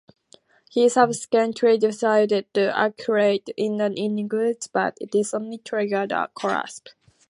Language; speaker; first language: English; native; English